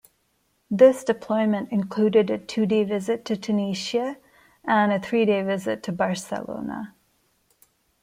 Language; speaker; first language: English; non-native, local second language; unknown